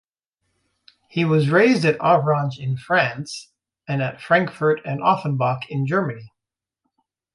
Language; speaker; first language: English; native; English